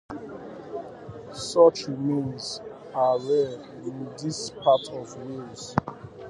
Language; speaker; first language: English; native; English